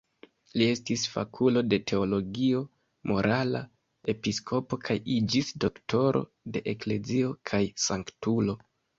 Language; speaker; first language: Esperanto; non-native, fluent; Kinyarwanda